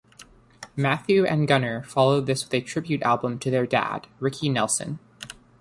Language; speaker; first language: English; native; English